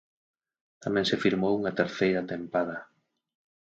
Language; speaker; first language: Galician; native; Galician